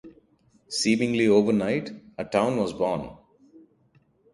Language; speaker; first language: English; non-native, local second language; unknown